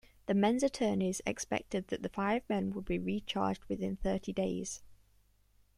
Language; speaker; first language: English; native; English